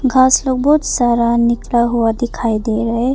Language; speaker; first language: Hindi; non-native, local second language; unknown